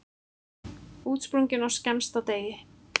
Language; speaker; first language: Icelandic; native; Icelandic